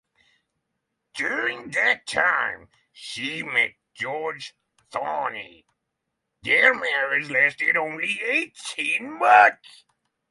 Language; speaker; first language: English; non-native, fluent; Norwegian